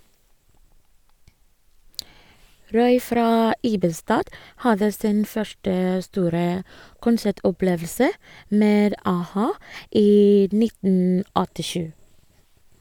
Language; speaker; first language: Norwegian; non-native, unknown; Ga